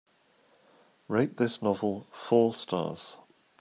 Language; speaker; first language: English; native; English